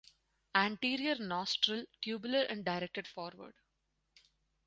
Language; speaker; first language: English; non-native, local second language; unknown